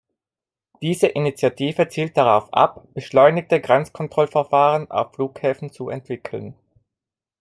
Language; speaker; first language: German; non-native, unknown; Italian